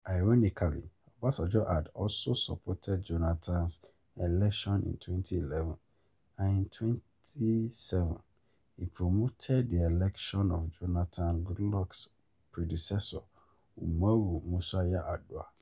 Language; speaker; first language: English; non-native, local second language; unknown